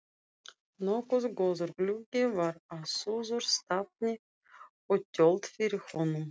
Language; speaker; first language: Icelandic; non-native, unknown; Russian